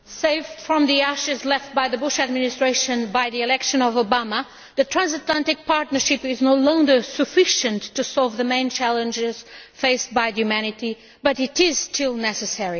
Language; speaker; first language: English; non-native, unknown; Portuguese